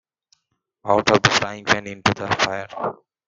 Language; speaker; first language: English; non-native, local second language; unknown